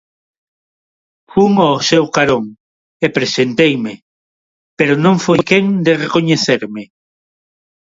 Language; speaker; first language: Galician; non-native, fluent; Spanish